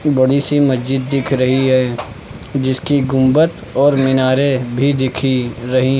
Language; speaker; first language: Hindi; native; Hindi